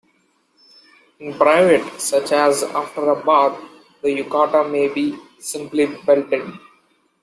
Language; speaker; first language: English; non-native, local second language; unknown